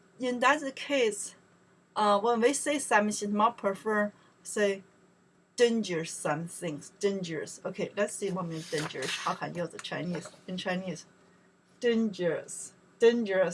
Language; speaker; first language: English; non-native, learner; Chinese